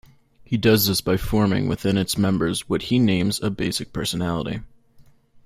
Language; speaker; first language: English; native; English